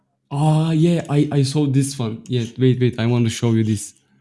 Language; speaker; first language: English; non-native, fluent; Turkish